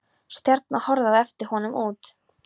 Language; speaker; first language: Icelandic; non-native, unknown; Polish